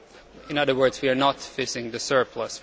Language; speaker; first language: English; non-native, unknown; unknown